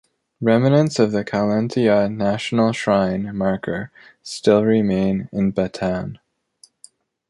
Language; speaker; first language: English; native; English